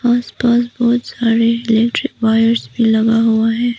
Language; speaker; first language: Hindi; non-native, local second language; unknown